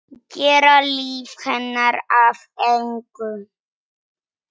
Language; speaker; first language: Icelandic; non-native, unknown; Polish